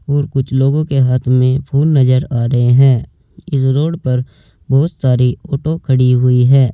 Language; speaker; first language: Hindi; native; Hindi